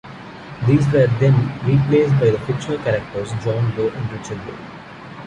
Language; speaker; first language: English; non-native, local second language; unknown